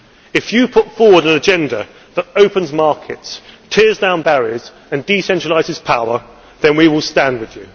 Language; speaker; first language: English; native; English